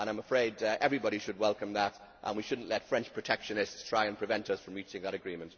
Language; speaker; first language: English; native; English